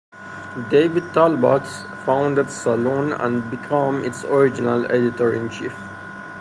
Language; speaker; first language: English; non-native, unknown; Persian